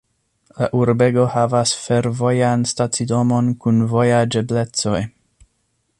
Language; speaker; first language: Esperanto; non-native, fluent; English